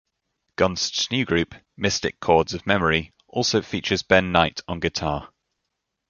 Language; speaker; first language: English; native; English